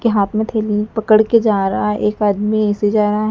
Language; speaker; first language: Hindi; native; Hindi